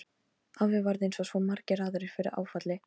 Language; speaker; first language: Icelandic; non-native, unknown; Polish